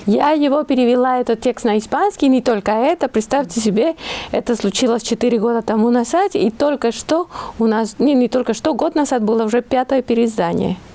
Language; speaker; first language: Russian; non-native, fluent; Spanish